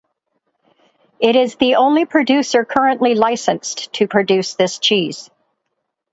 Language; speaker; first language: English; native; English